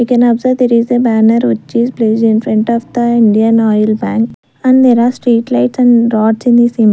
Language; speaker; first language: English; non-native, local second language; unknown